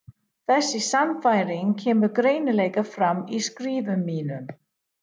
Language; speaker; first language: Icelandic; non-native, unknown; English